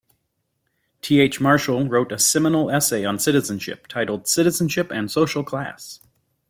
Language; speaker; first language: English; native; English